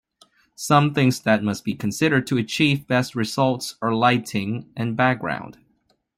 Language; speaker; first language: English; non-native, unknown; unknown